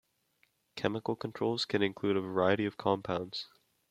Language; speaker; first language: English; native; English